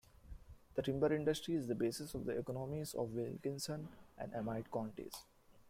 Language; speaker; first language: English; non-native, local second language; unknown